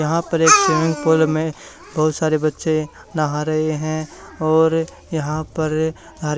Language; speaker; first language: Hindi; native; Hindi